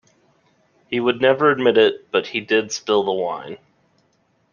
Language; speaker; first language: English; native; English